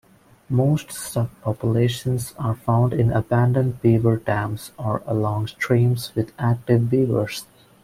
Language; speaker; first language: English; non-native, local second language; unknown